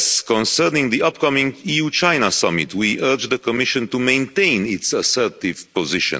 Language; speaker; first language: English; non-native, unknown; Romanian